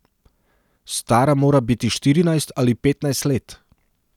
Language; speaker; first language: Slovenian; non-native, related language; Serbian